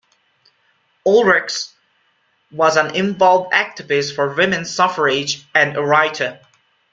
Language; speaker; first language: English; non-native, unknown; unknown